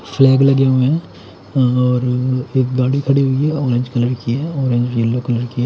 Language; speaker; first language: Hindi; native; Hindi